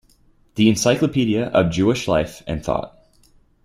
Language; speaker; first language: English; native; English